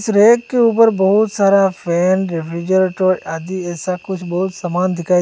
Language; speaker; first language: Hindi; non-native, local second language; Bangla